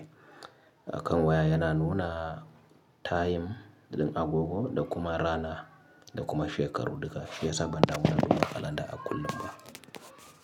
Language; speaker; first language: Hausa; native; Hausa